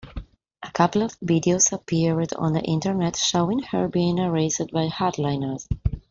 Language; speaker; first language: English; non-native, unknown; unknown